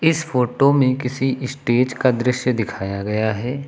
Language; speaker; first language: Hindi; native; Hindi